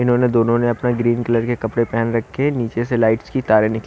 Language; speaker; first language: Hindi; native; Hindi